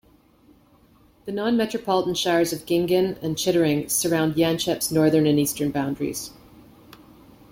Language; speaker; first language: English; native; English